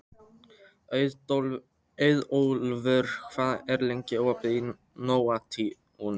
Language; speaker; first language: Icelandic; non-native, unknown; Polish